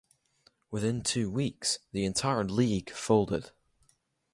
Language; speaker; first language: English; native; English